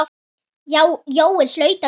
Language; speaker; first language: Icelandic; native; Icelandic